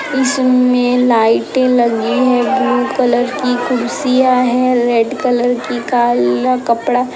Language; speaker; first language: Hindi; native; Hindi